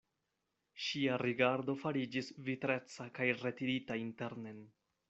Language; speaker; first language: Esperanto; non-native, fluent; Spanish